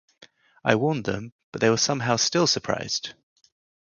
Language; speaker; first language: English; native; English